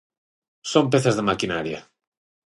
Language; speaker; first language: Galician; non-native, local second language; Spanish